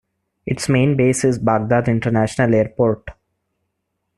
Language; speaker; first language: English; non-native, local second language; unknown